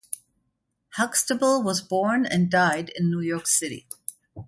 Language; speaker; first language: English; non-native, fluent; German